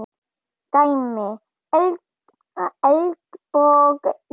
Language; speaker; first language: Icelandic; non-native, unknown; German